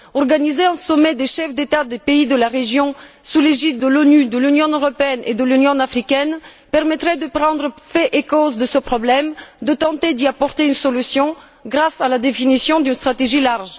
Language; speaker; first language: French; non-native, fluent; Bulgarian